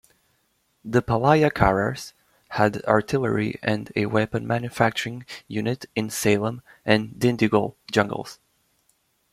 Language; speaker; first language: English; native; English